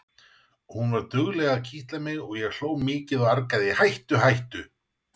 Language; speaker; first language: Icelandic; native; Icelandic